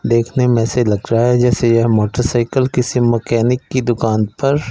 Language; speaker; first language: Hindi; non-native, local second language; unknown